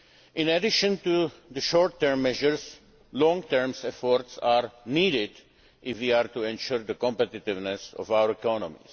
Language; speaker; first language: English; non-native, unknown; Czech